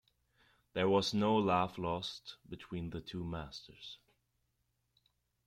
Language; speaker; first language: English; non-native, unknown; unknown